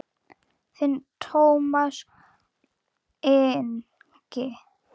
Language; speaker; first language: Icelandic; native; Icelandic